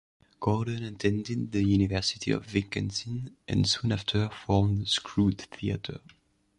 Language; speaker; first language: English; non-native, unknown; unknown